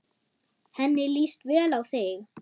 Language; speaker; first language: Icelandic; non-native, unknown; German